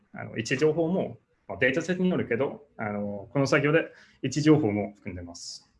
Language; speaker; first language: Japanese; non-native, fluent; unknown